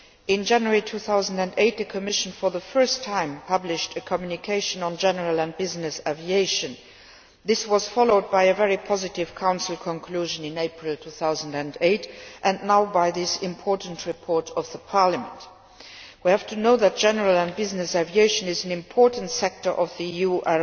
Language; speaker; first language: English; non-native, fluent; Luxembourgish